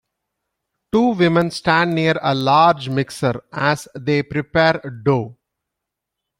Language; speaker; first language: English; non-native, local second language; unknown